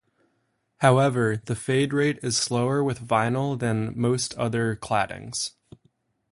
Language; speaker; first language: English; native; English